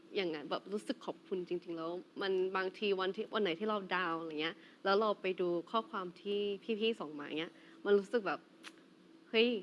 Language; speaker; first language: Thai; native; Thai